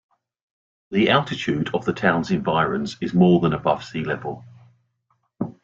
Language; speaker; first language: English; native; English